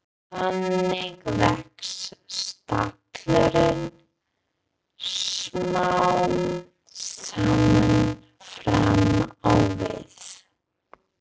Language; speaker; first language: Icelandic; non-native, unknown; English